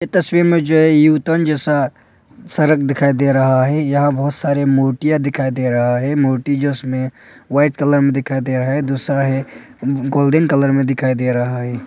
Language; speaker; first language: Hindi; non-native, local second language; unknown